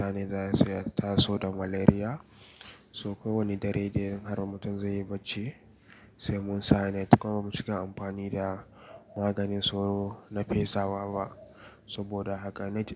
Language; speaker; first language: Hausa; native; Hausa